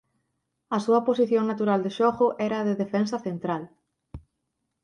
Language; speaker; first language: Galician; native; Galician